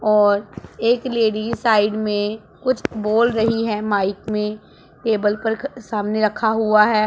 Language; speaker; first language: Hindi; non-native, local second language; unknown